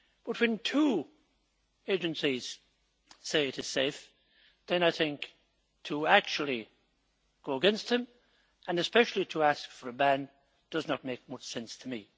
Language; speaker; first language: English; native; English